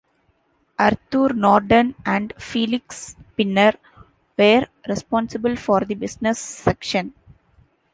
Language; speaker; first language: English; non-native, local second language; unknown